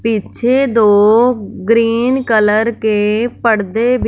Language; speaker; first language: Hindi; non-native, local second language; Punjabi